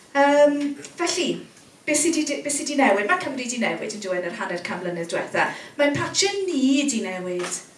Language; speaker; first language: Welsh; native; Welsh